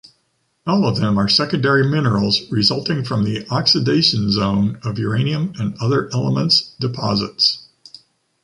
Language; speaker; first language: English; native; English